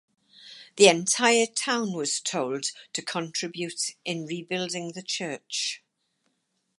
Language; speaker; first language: English; native; English